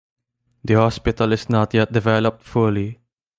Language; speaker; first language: English; non-native, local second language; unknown